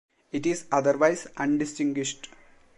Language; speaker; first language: English; non-native, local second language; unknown